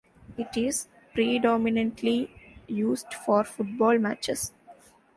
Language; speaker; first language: English; non-native, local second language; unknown